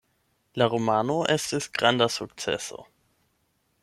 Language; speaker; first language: Esperanto; non-native, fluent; German